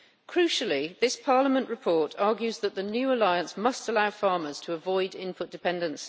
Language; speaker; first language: English; native; English